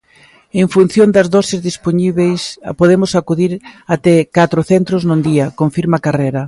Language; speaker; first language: Galician; native; Galician